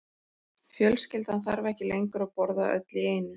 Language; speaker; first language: Icelandic; native; Icelandic